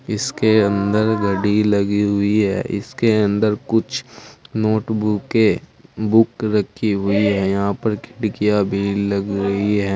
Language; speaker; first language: Hindi; native; Hindi